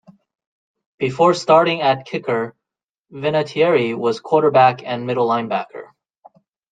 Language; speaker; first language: English; native; English